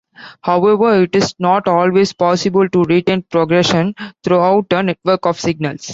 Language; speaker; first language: English; non-native, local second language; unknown